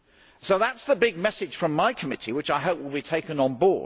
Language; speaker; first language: English; native; English